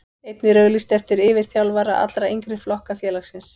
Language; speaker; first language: Icelandic; native; Icelandic